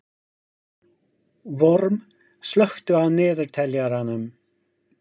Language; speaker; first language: Icelandic; non-native, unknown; English